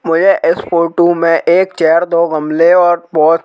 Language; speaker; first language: Hindi; native; Hindi